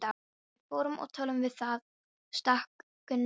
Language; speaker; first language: Icelandic; non-native, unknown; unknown